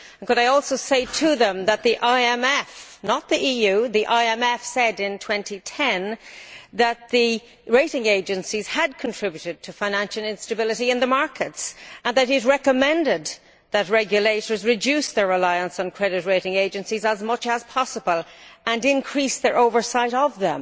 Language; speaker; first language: English; native; English